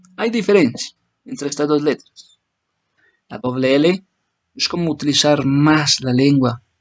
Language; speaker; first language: Spanish; native; Spanish